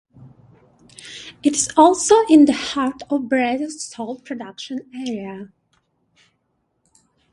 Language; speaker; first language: English; non-native, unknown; Russian